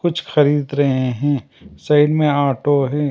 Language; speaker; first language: Hindi; non-native, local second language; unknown